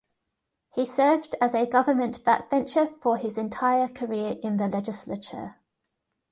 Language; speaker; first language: English; native; English